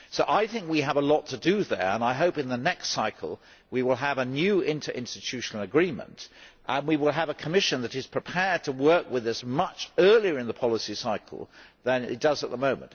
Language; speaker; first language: English; native; English